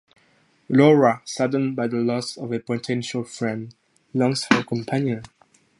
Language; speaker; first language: English; non-native, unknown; French